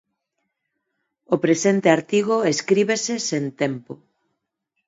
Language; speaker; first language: Galician; non-native, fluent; Spanish